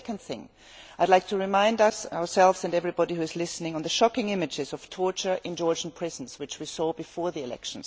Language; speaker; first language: English; non-native, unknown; German